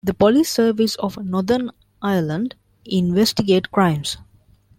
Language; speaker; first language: English; non-native, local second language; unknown